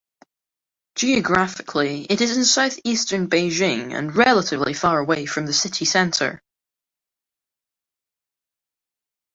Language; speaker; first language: English; native; English